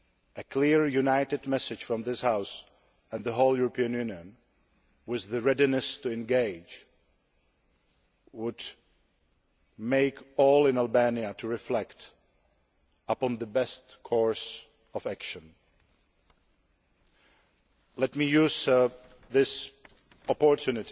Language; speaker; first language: English; non-native, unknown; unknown